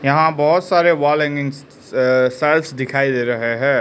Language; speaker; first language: Hindi; non-native, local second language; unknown